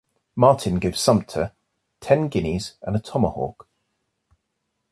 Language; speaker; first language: English; native; English